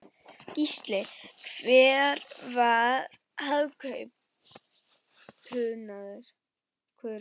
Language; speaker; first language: Icelandic; non-native, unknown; German